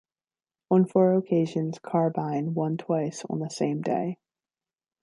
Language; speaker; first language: English; native; English